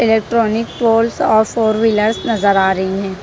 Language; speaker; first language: Hindi; non-native, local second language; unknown